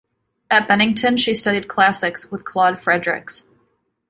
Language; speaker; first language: English; native; English